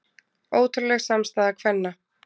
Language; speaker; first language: Icelandic; native; Icelandic